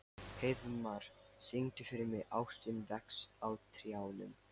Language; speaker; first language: Icelandic; non-native, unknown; Lithuanian